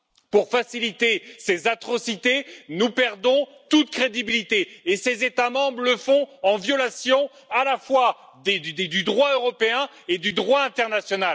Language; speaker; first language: French; native; French